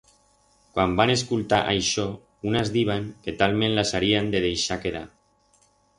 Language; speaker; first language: Aragonese; non-native, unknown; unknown